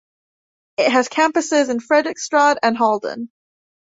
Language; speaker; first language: English; native; English